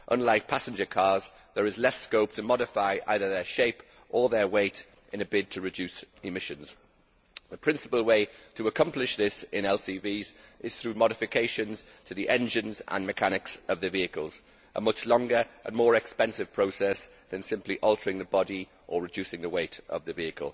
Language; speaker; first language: English; native; English